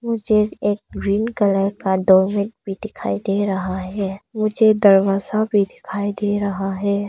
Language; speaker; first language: Hindi; early bilingual, other home language; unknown